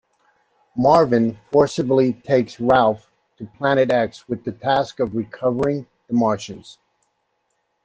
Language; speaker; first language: English; native; English